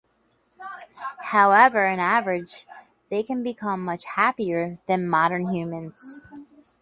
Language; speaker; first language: English; native; English